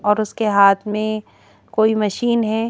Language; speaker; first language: Hindi; native; Hindi